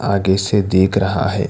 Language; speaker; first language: Hindi; non-native, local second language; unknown